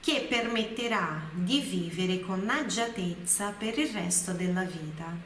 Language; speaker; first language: Italian; non-native, fluent; Portuguese